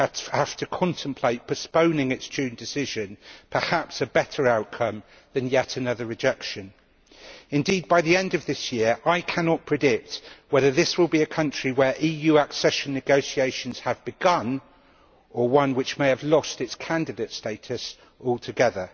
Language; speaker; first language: English; native; English